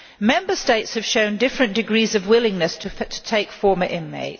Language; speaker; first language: English; non-native, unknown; Polish